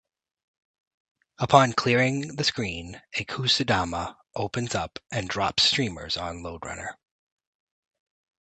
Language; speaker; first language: English; native; English